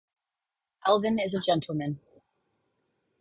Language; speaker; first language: English; native; English